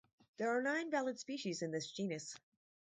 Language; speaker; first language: English; native; English